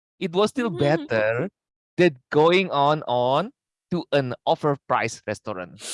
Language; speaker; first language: English; non-native, fluent; Indonesian